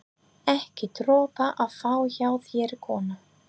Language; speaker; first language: Icelandic; non-native, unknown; English